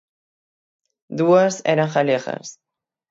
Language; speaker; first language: Galician; native; Galician